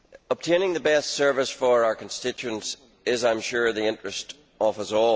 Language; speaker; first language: English; native; English